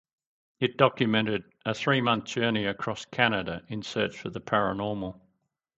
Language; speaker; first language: English; native; English